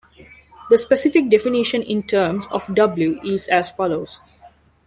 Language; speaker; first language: English; non-native, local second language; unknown